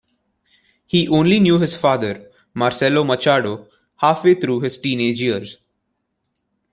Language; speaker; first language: English; non-native, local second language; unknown